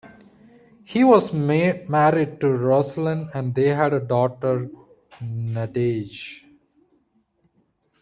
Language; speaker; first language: English; non-native, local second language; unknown